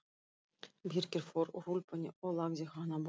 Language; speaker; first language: Icelandic; non-native, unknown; Russian